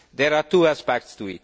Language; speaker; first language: English; non-native, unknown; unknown